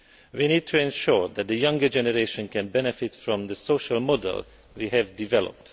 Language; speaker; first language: English; non-native, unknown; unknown